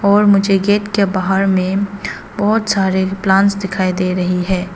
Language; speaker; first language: Hindi; early bilingual, other home language; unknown